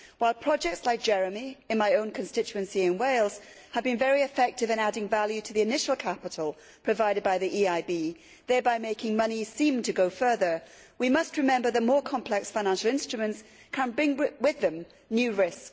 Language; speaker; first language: English; native; English